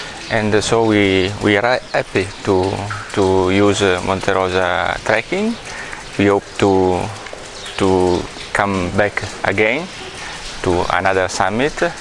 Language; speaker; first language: English; non-native, learner; Italian